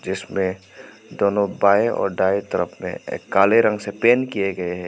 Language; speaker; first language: Hindi; non-native, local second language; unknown